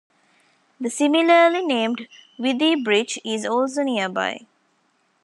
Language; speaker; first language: English; non-native, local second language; Tamil